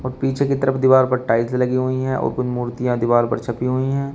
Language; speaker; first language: Hindi; native; Hindi